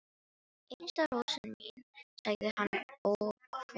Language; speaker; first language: Icelandic; non-native, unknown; Filipino